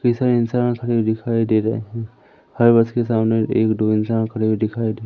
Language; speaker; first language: Hindi; native; Hindi